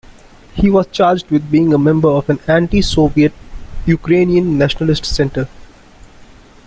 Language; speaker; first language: English; non-native, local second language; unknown